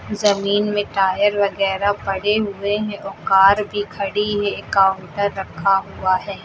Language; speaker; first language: Hindi; native; Hindi